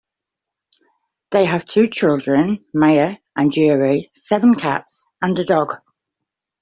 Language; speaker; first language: English; native; English